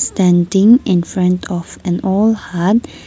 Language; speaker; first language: English; non-native, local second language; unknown